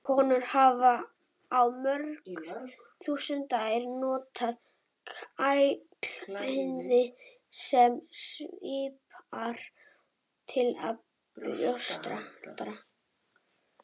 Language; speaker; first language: Icelandic; native; Icelandic